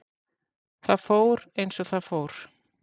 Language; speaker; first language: Icelandic; native; Icelandic